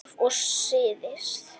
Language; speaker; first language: Icelandic; native; Icelandic